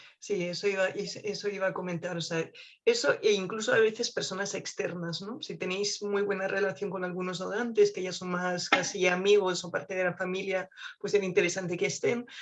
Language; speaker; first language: Spanish; non-native, fluent; French